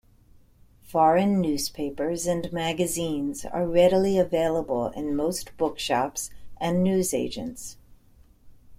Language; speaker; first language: English; native; English